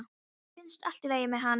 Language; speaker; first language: Icelandic; non-native, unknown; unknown